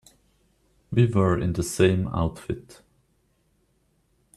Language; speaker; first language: English; non-native, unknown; German